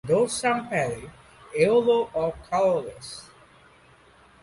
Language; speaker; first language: English; non-native, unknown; Bangla